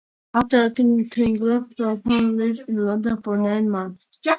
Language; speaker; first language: English; non-native, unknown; Georgian